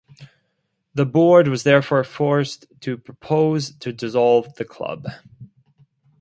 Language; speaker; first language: English; non-native, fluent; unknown